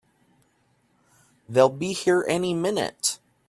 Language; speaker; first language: English; native; English